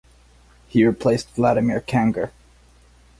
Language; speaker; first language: English; native; English